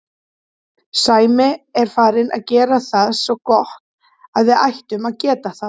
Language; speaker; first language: Icelandic; native; Icelandic